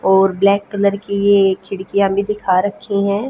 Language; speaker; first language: Hindi; native; Hindi